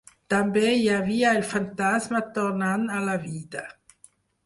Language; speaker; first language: Catalan; non-native, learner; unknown